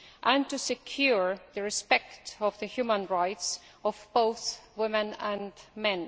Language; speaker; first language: English; non-native, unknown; Estonian